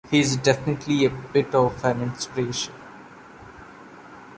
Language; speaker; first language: English; non-native, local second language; Malayalam